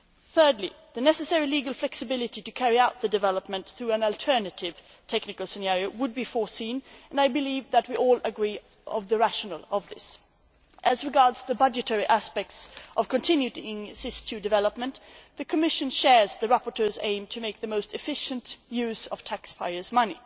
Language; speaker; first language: English; non-native, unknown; Swedish